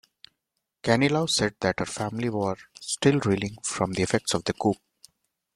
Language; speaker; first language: English; non-native, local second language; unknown